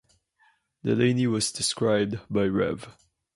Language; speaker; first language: English; non-native, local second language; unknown